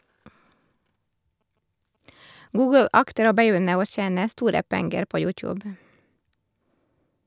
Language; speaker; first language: Norwegian; non-native, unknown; Hungarian